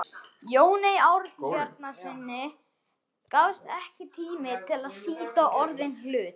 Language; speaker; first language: Icelandic; native; Icelandic